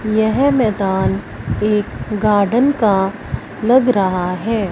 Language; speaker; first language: Hindi; non-native, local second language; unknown